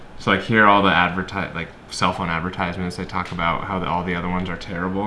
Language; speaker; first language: English; native; English